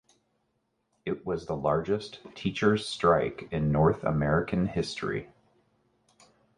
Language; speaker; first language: English; native; English